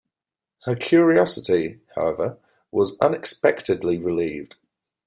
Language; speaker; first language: English; native; English